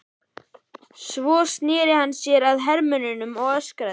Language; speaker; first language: Icelandic; native; Icelandic